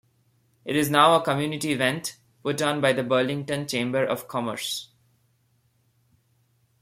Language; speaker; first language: English; non-native, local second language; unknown